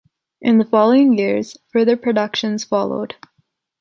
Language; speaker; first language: English; native; English